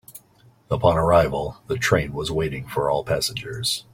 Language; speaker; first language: English; native; English